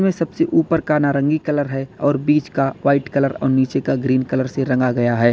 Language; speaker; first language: Hindi; native; Hindi